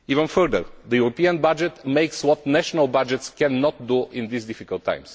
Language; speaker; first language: English; non-native, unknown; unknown